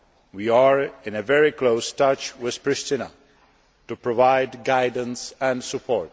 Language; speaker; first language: English; non-native, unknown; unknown